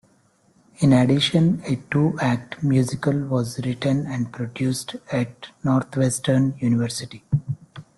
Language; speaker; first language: English; non-native, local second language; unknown